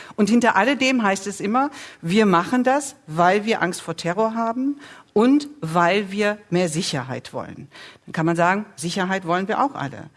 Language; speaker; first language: German; native; German